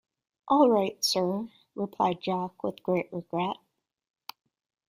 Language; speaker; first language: English; native; English